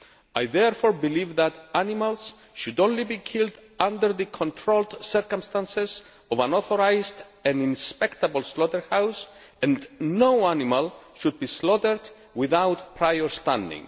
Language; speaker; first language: English; non-native, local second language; Greek